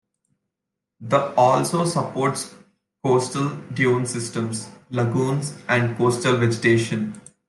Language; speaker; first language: English; non-native, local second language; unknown